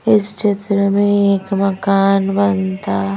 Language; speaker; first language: Hindi; native; Hindi